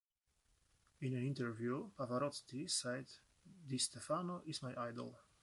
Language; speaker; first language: English; non-native, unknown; Polish